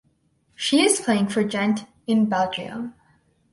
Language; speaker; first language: English; native; English